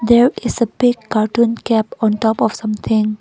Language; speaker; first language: English; non-native, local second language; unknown